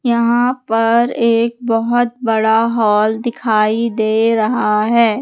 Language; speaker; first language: Hindi; native; Hindi